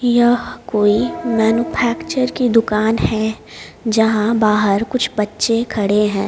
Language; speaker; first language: Hindi; native; Hindi